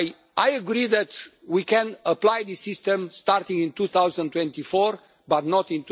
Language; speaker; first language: English; non-native, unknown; Romanian